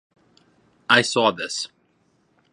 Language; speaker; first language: English; native; English